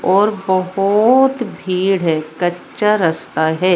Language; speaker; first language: Hindi; non-native, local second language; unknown